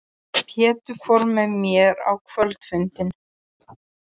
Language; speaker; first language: Icelandic; non-native, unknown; Polish